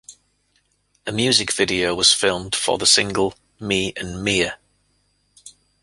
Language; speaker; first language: English; native; English